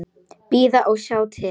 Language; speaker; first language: Icelandic; non-native, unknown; Polish